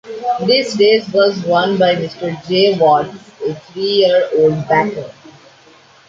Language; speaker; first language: English; non-native, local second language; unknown